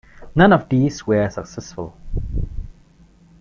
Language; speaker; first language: English; non-native, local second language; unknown